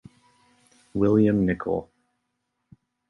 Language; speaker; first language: English; native; English